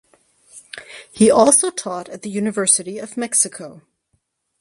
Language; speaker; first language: English; native; English